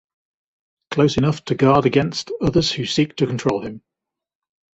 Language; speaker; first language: English; native; English